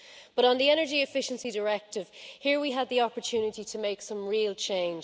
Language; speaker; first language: English; native; English